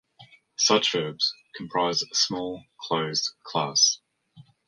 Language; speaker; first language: English; native; English